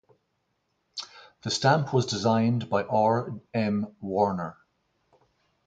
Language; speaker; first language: English; native; English